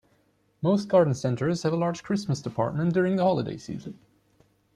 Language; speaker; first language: English; non-native, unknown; German